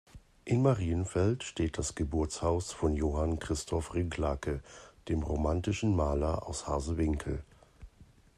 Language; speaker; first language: German; native; German